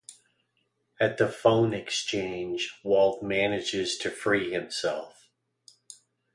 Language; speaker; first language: English; native; English